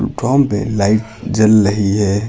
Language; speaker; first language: Hindi; native; Hindi